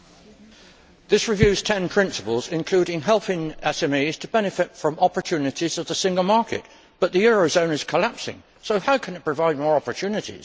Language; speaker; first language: English; native; English